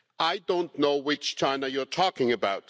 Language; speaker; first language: English; non-native, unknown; German